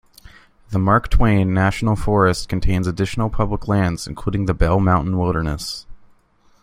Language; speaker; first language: English; native; English